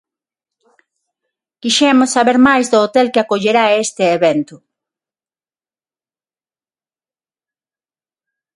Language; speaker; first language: Galician; non-native, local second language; Spanish